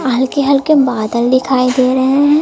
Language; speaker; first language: Hindi; native; Hindi